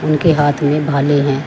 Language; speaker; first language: Hindi; native; Hindi